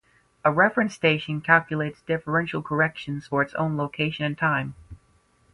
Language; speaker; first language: English; native; English